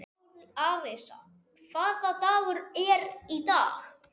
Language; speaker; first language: Icelandic; non-native, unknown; Spanish